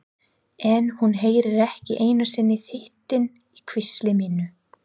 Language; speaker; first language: Icelandic; non-native, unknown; English